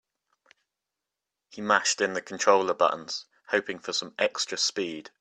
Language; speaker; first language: English; native; English